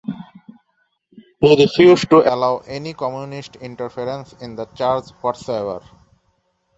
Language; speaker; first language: English; non-native, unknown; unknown